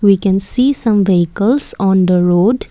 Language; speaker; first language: English; non-native, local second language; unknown